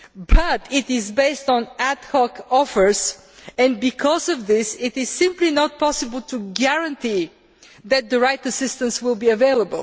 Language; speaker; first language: English; non-native, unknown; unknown